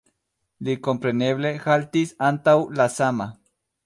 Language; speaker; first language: Esperanto; non-native, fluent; Spanish